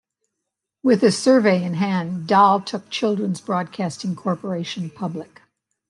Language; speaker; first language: English; native; English